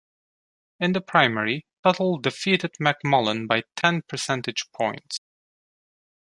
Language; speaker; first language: English; non-native, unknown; Turkish